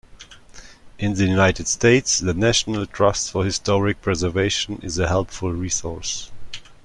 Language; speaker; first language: English; non-native, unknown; German